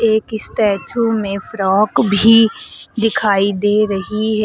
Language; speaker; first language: Hindi; native; Hindi